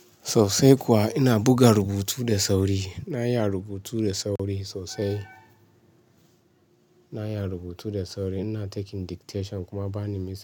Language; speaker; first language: Hausa; non-native, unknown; Yoruba